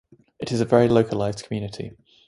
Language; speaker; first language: English; native; English